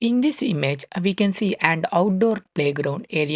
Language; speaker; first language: English; non-native, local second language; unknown